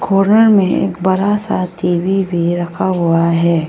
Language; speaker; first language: Hindi; non-native, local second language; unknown